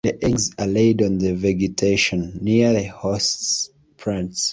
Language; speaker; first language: English; non-native, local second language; Ganda